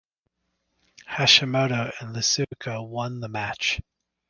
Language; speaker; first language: English; native; English